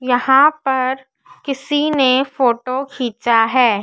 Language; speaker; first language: Hindi; native; Hindi